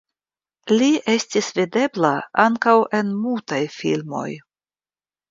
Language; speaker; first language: Esperanto; non-native, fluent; Russian